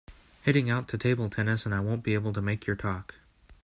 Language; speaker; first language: English; native; English